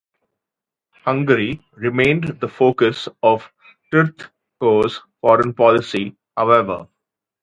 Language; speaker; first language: English; native; English